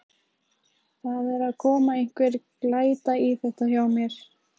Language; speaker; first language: Icelandic; native; Icelandic